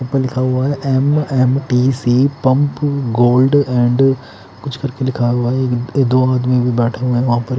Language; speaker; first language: Hindi; native; Hindi